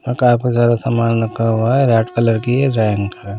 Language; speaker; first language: Hindi; non-native, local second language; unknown